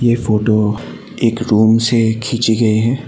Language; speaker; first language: Hindi; non-native, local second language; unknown